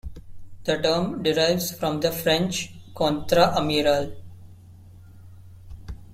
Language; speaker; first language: English; non-native, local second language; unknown